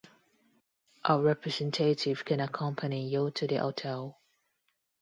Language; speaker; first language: English; non-native, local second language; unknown